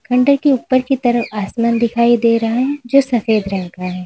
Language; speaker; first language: Hindi; native; Hindi